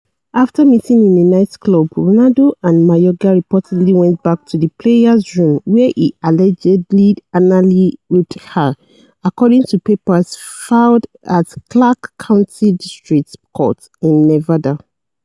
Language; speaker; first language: English; non-native, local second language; Yoruba